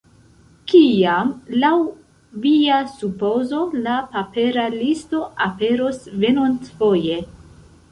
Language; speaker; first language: Esperanto; non-native, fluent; Central Kurdish